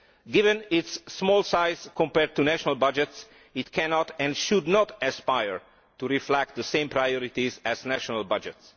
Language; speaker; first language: English; non-native, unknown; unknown